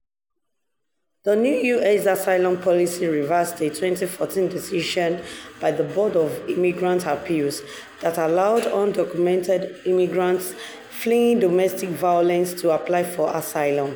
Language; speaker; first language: English; non-native, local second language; Yoruba